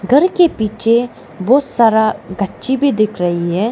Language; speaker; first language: Hindi; non-native, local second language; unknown